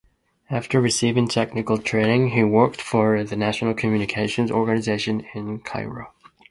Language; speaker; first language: English; non-native, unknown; Japanese